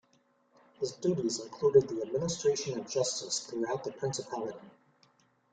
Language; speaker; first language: English; native; English